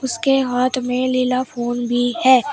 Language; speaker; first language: Hindi; native; Hindi